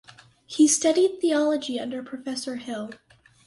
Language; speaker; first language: English; native; English